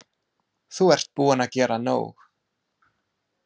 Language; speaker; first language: Icelandic; non-native, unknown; English